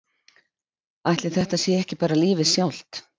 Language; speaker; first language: Icelandic; native; Icelandic